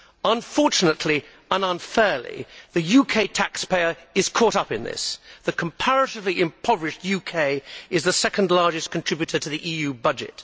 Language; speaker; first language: English; native; English